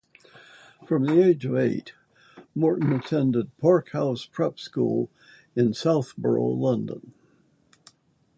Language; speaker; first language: English; native; English